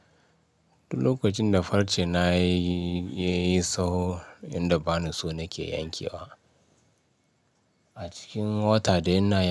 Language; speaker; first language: Hausa; non-native, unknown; Yoruba